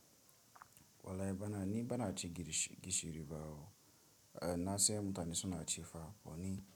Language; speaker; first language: Hausa; non-native, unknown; Tiv